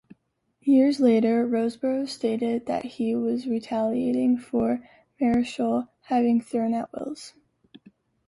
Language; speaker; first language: English; native; English